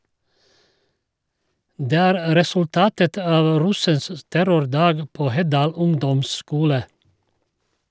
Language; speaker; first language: Norwegian; non-native, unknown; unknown